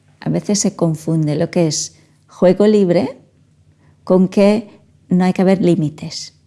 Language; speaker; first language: Spanish; non-native, fluent; Portuguese